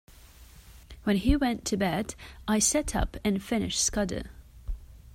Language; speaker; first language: English; non-native, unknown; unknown